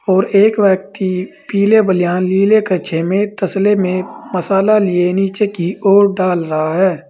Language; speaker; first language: Hindi; native; Hindi